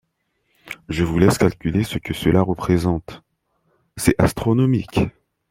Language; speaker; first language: French; non-native, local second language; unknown